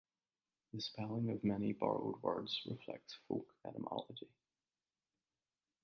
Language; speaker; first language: English; native; English